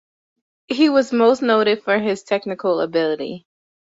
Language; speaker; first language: English; native; English